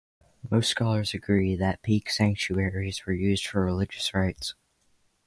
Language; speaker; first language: English; native; English